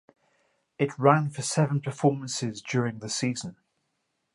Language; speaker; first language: English; native; English